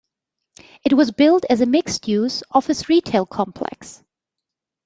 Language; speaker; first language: English; non-native, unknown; German